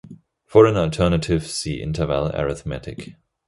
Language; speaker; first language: English; non-native, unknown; German